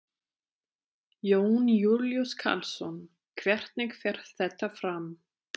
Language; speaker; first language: Icelandic; non-native, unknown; German